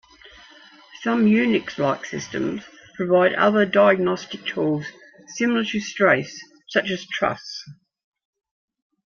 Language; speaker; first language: English; native; English